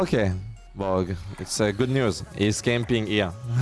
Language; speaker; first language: English; non-native, learner; French